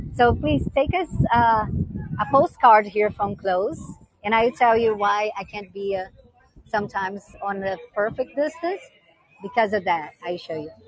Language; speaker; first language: English; non-native, fluent; Portuguese